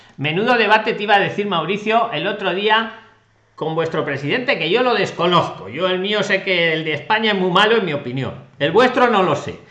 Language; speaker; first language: Spanish; native; Spanish